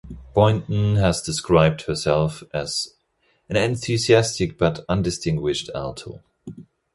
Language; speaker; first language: English; non-native, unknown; German